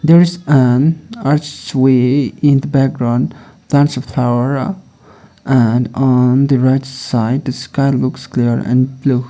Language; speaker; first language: English; non-native, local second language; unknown